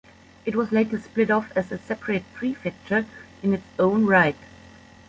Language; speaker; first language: English; non-native, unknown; German